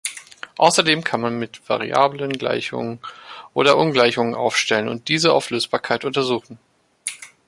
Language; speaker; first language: German; native; German